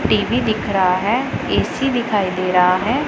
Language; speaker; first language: Hindi; non-native, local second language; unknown